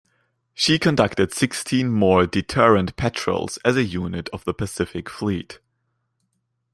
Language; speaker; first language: English; non-native, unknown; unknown